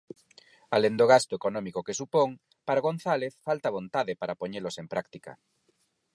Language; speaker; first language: Galician; non-native, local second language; Spanish